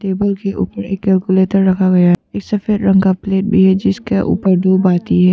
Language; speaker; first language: Hindi; non-native, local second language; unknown